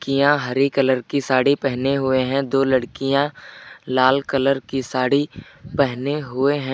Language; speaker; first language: Hindi; native; Hindi